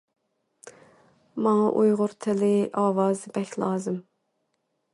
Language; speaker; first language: English; non-native, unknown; Uyghur